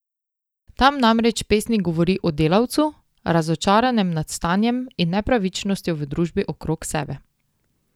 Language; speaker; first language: Slovenian; native; Slovenian